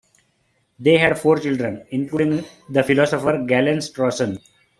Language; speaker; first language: English; non-native, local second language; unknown